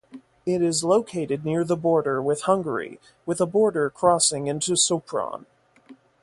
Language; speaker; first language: English; native; English